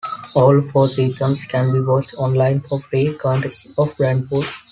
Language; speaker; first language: English; non-native, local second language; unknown